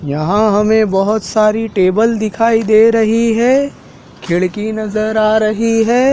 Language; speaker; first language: Hindi; native; Hindi